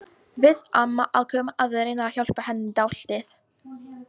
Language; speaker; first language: Icelandic; non-native, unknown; Polish